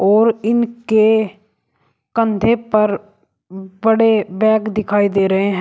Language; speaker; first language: Hindi; native; Hindi